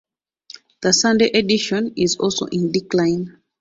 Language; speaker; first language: English; non-native, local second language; Ganda